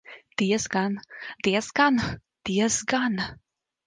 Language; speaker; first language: Latvian; early bilingual, heritage; Latvian